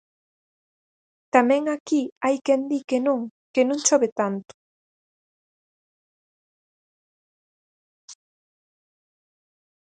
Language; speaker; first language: Galician; native; Galician